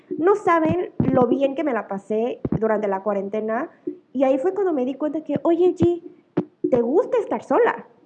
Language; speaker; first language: Spanish; early bilingual, other home language; Korean